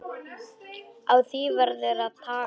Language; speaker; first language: Icelandic; non-native, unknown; Polish